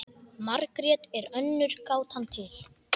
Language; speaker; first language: Icelandic; native; Icelandic